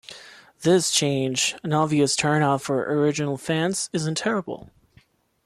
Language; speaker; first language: English; non-native, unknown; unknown